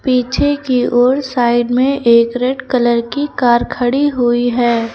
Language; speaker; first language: Hindi; native; Hindi